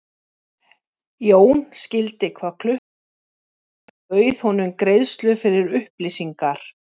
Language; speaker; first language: Icelandic; native; Icelandic